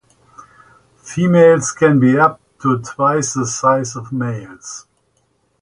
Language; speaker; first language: English; native; English